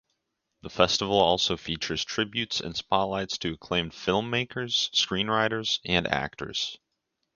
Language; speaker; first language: English; native; English